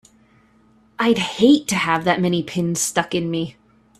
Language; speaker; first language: English; native; English